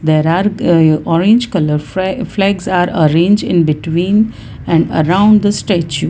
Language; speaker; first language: English; non-native, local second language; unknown